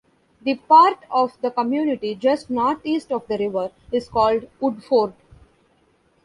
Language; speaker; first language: English; non-native, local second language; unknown